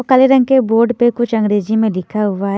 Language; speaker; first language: Hindi; native; Hindi